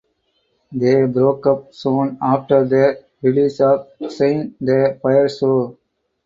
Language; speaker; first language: English; non-native, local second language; Tamil